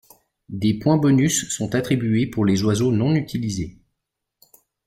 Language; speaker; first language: French; native; French